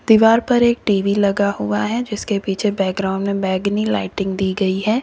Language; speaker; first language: Hindi; native; Hindi